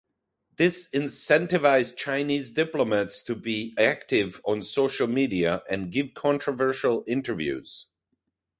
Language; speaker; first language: English; non-native, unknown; Hungarian